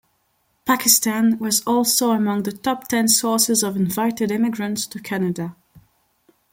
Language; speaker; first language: English; non-native, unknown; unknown